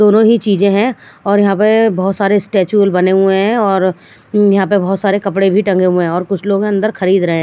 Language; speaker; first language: Hindi; non-native, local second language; Punjabi